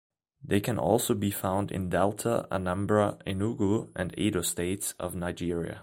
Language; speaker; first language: English; non-native, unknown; German